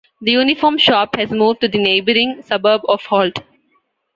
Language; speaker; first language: English; non-native, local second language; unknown